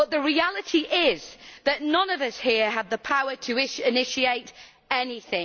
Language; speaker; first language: English; native; English